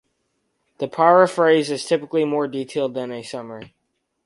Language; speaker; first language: English; native; English